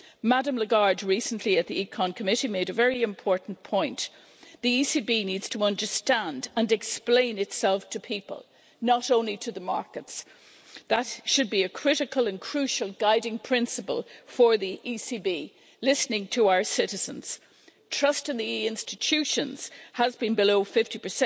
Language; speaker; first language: English; native; English